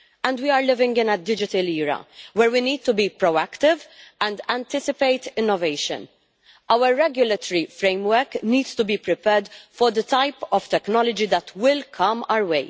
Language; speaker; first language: English; non-native, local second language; Maltese